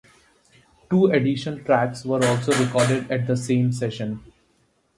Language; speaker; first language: English; non-native, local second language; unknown